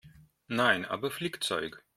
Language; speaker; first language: German; non-native, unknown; Russian